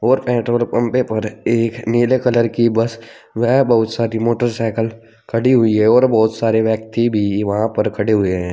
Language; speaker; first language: Hindi; native; Hindi